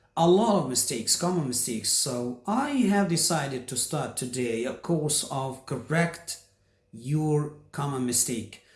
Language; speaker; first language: English; non-native, fluent; Arabic